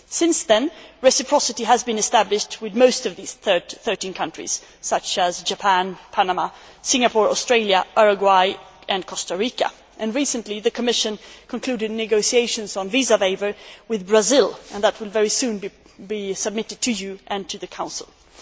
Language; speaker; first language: English; non-native, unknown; Swedish